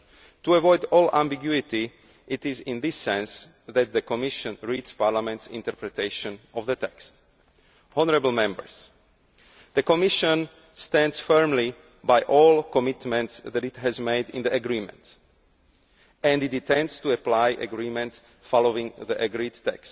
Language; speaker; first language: English; non-native, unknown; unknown